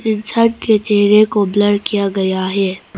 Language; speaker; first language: Hindi; early bilingual, other home language; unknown